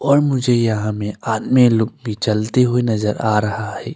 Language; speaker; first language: Hindi; early bilingual, other home language; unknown